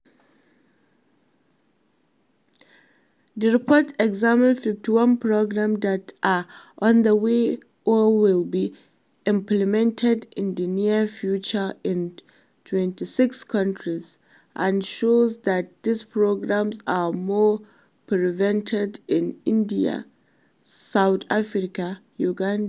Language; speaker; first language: English; non-native, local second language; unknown